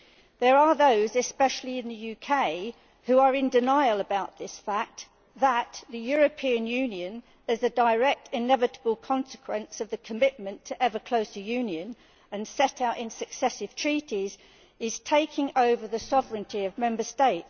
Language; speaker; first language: English; native; English